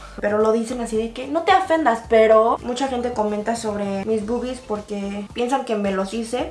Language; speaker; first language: Spanish; early bilingual, other home language; Korean